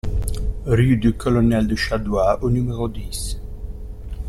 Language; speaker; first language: French; non-native, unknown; Italian